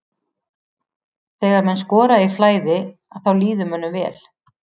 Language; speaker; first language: Icelandic; native; Icelandic